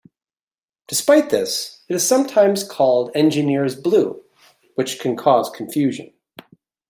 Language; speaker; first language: English; native; English